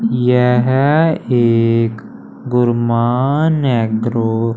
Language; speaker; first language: Hindi; non-native, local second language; Punjabi